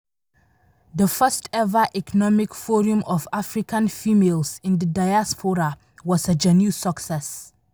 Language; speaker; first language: English; non-native, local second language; Hausa